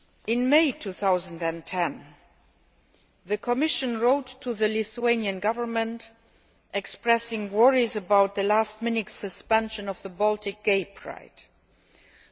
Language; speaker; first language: English; non-native, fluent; Luxembourgish